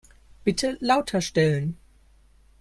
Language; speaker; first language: German; native; German